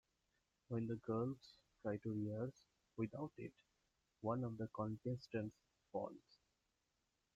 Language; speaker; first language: English; non-native, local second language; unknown